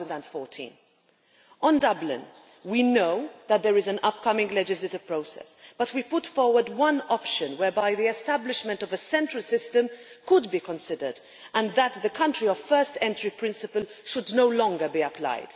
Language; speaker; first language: English; non-native, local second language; Maltese